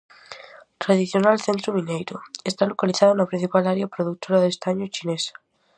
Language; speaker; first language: Galician; native; Galician